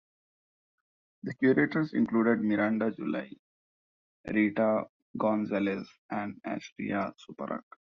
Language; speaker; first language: English; non-native, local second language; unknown